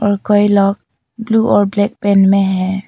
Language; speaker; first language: Hindi; non-native, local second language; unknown